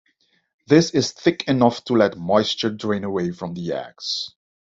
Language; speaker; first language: English; non-native, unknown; Dutch